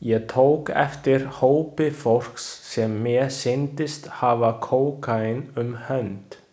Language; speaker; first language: Icelandic; non-native, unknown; Chinese